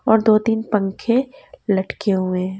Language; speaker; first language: Hindi; native; Hindi